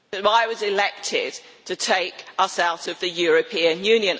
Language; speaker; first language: English; native; English